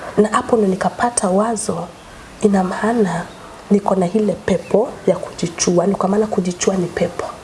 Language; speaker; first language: Swahili; native; Swahili